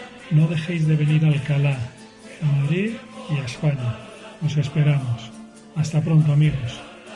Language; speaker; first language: Spanish; native; Spanish